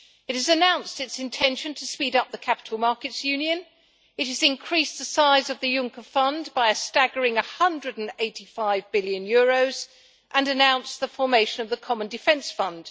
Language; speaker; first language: English; native; English